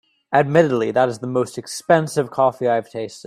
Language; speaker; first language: English; native; English